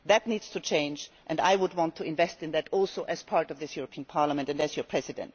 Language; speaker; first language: English; non-native, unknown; German